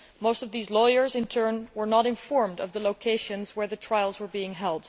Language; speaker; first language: English; non-native, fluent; Dutch